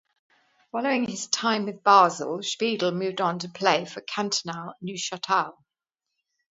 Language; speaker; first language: English; native; English